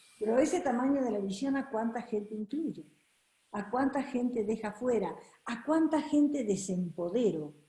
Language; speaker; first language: Spanish; native; Spanish